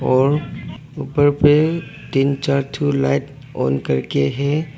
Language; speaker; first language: Hindi; non-native, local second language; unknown